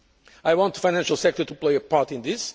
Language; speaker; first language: English; non-native, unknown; Portuguese